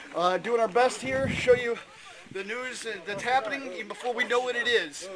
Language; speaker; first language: English; native; English